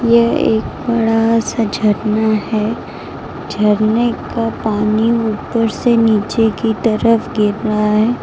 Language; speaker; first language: Hindi; non-native, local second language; Gujarati